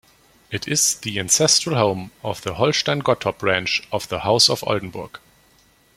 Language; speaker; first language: English; non-native, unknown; German